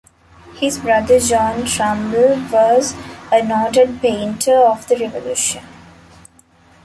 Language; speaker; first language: English; non-native, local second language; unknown